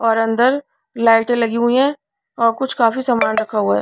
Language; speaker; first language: Hindi; non-native, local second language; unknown